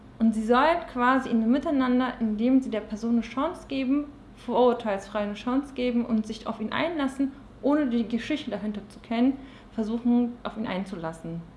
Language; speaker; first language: German; early bilingual, other home language; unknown